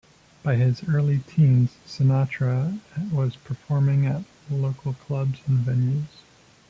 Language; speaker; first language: English; native; English